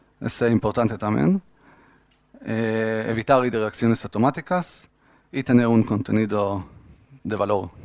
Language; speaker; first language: Spanish; non-native, fluent; Hebrew